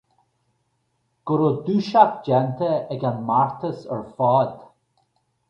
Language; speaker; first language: Irish; native; Irish